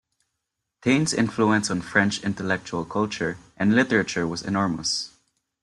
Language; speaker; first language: English; non-native, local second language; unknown